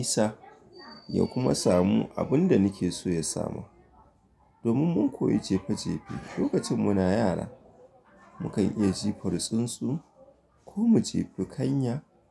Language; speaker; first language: Hausa; native; Hausa